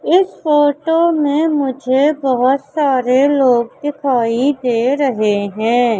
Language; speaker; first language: Hindi; native; Hindi